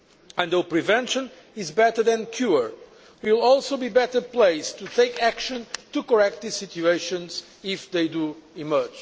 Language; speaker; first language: English; non-native, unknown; Portuguese